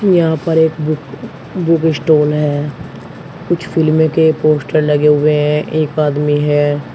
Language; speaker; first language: Hindi; native; Hindi